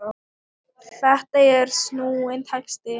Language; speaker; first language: Icelandic; non-native, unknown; Thai